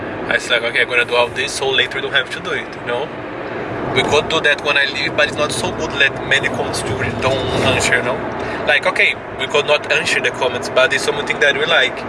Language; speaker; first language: English; non-native, learner; Portuguese